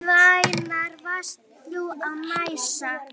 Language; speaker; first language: Icelandic; native; Icelandic